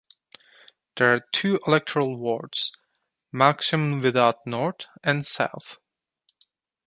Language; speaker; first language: English; non-native, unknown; Turkish